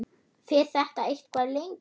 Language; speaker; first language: Icelandic; non-native, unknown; German